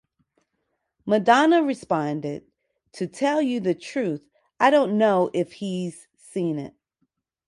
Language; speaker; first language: English; native; English